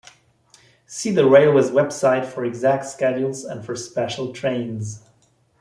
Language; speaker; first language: English; non-native, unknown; German